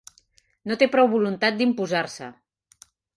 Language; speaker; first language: Catalan; native; Catalan